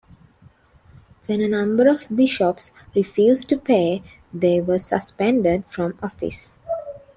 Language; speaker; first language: English; non-native, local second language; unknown